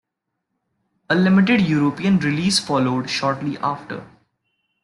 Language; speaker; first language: English; non-native, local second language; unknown